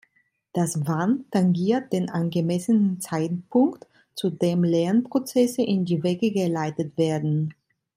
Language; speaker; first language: German; non-native, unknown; Italian